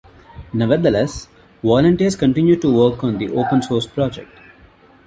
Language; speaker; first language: English; non-native, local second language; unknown